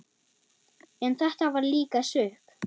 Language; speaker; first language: Icelandic; non-native, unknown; German